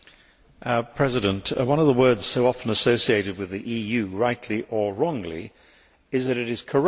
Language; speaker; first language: English; native; English